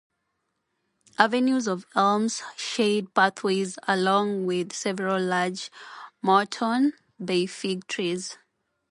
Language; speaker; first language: English; non-native, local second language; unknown